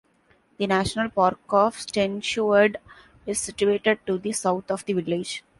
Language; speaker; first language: English; non-native, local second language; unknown